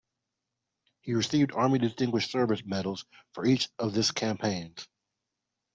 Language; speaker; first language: English; non-native, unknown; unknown